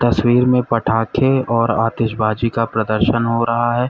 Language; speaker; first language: Hindi; native; Hindi